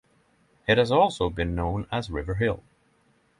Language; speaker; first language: English; non-native, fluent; Norwegian